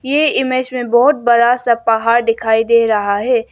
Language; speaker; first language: Hindi; non-native, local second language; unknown